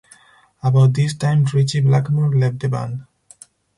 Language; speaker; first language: English; non-native, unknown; Spanish